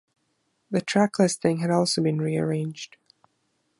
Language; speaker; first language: English; non-native, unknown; German